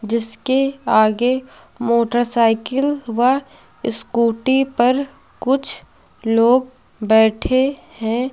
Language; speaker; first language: Hindi; native; Hindi